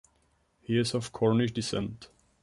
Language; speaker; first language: English; non-native, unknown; Czech